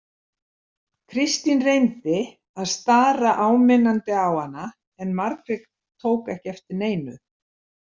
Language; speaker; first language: Icelandic; native; Icelandic